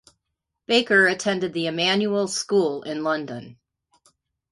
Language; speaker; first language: English; native; English